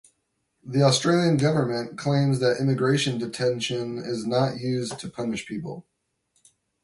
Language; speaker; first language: English; native; English